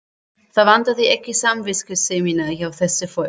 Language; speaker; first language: Icelandic; non-native, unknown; German